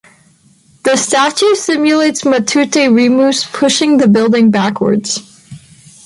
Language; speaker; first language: English; non-native, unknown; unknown